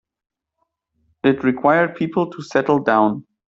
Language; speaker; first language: English; native; English